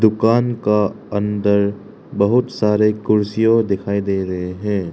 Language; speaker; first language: Hindi; non-native, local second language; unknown